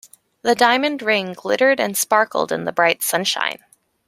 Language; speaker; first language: English; native; English